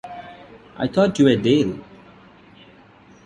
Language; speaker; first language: English; non-native, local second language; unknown